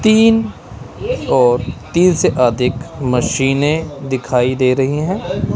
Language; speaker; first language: Hindi; non-native, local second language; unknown